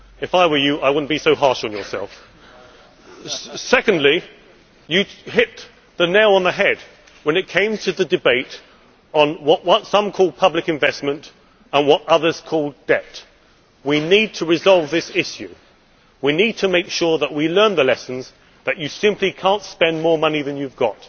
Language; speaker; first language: English; native; English